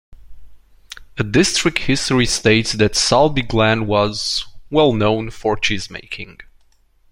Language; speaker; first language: English; non-native, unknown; Romanian